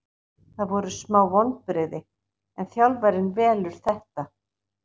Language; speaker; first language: Icelandic; native; Icelandic